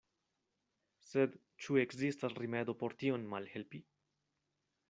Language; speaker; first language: Esperanto; non-native, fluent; Spanish